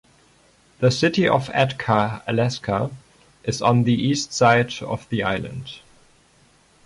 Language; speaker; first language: English; non-native, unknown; German